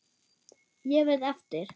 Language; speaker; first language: Icelandic; non-native, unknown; German